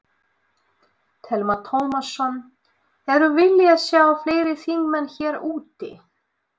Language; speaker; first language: Icelandic; non-native, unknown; Russian